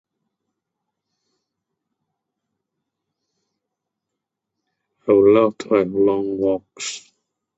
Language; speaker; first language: English; non-native, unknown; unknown